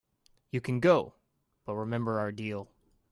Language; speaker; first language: English; native; English